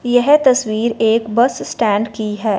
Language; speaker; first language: Hindi; non-native, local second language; Punjabi